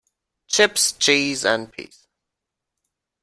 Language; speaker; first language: English; non-native, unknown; German